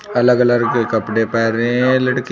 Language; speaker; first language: Hindi; native; Hindi